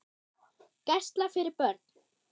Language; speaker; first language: Icelandic; non-native, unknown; German